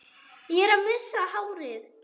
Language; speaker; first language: Icelandic; non-native, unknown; German